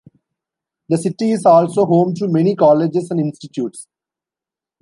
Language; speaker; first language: English; non-native, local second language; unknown